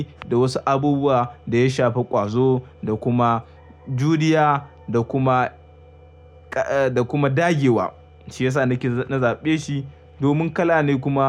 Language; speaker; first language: Hausa; native; Hausa